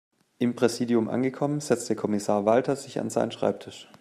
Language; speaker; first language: German; native; German